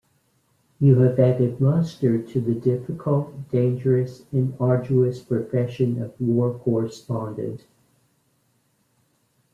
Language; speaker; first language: English; native; English